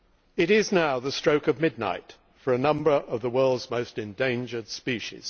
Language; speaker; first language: English; native; English